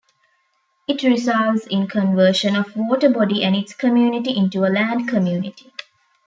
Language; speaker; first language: English; non-native, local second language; Tamil